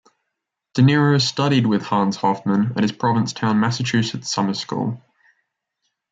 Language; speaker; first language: English; native; English